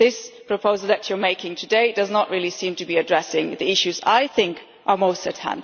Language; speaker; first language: English; non-native, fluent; German